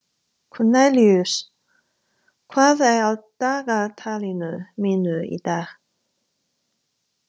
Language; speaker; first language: Icelandic; non-native, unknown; Chinese